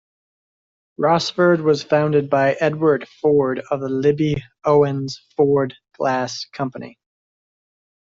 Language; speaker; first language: English; native; English